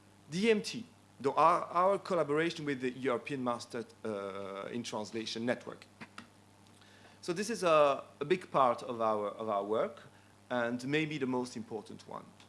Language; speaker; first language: English; non-native, fluent; French